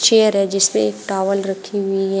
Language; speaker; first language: Hindi; native; Hindi